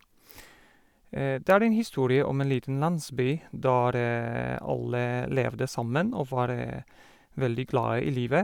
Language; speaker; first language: Norwegian; non-native, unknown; Polish